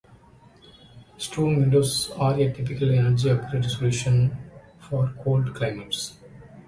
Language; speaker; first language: English; non-native, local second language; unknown